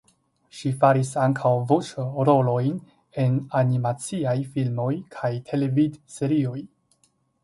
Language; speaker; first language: Esperanto; non-native, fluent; Chinese